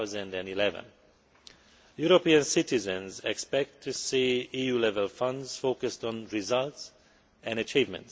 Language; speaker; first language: English; non-native, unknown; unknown